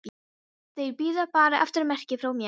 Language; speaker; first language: Icelandic; non-native, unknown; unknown